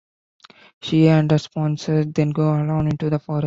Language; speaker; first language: English; non-native, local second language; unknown